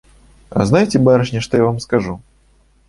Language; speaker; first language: Russian; native; Russian